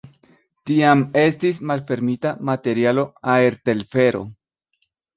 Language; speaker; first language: Esperanto; non-native, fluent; Spanish